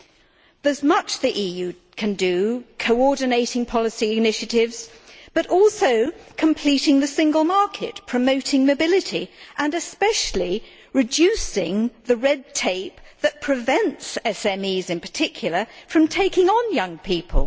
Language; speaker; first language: English; native; English